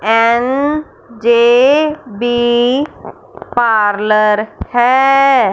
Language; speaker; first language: Hindi; non-native, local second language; Punjabi